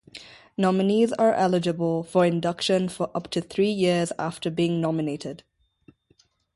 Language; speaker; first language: English; non-native, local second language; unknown